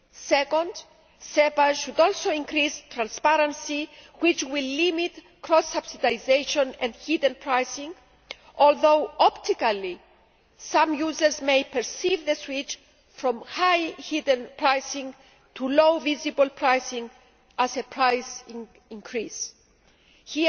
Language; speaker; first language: English; non-native, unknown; Greek